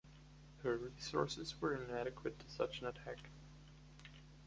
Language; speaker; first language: English; non-native, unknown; German